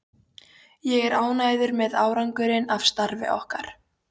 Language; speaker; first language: Icelandic; non-native, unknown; Polish